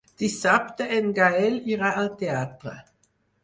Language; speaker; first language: Catalan; non-native, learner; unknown